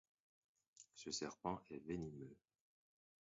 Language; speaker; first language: French; non-native, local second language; Haitian Creole